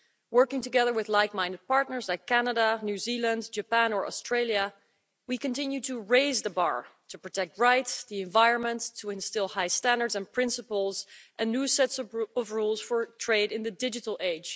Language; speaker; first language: English; non-native, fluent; Dutch